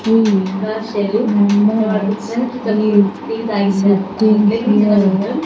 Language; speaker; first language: English; non-native, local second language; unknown